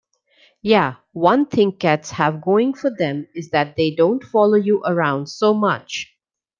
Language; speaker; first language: English; non-native, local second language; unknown